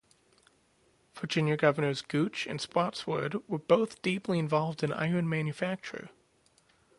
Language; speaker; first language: English; native; English